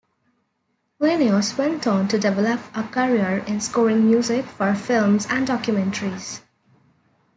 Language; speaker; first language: English; non-native, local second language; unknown